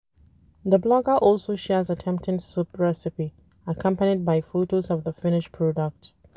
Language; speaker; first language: English; non-native, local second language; Hausa